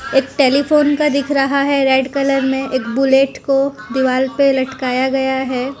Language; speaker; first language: Hindi; non-native, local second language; Gujarati